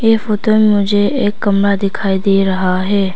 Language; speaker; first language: Hindi; non-native, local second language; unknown